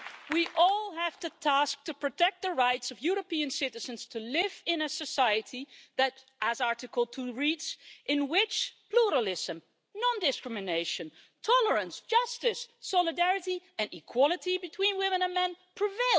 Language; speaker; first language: English; non-native, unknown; Dutch